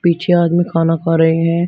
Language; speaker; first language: Hindi; native; Hindi